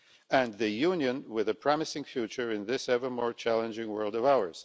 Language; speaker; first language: English; non-native, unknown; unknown